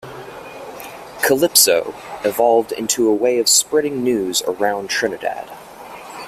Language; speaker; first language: English; native; English